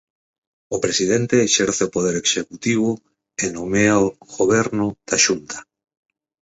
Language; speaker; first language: Galician; native; Galician